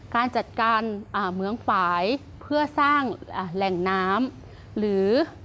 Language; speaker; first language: Thai; native; Thai